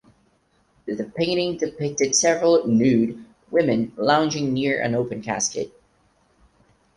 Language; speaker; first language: English; non-native, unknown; Portuguese